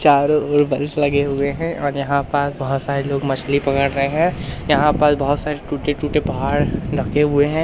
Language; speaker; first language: Hindi; native; Hindi